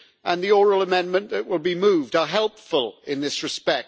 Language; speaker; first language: English; native; English